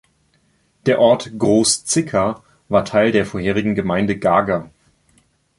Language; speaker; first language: German; native; German